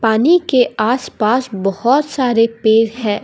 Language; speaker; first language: Hindi; non-native, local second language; Assamese